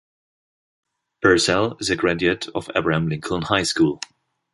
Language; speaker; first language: English; non-native, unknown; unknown